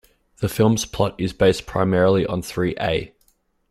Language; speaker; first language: English; native; English